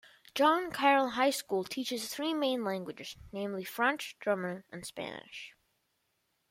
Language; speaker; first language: English; non-native, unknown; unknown